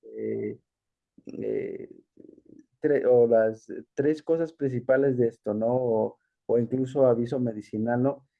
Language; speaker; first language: Spanish; early bilingual, heritage; Spanish